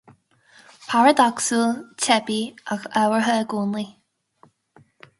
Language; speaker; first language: Irish; non-native, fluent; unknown